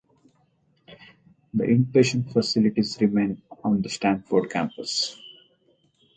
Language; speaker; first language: English; non-native, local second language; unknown